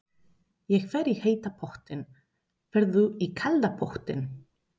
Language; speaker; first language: Icelandic; non-native, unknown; Spanish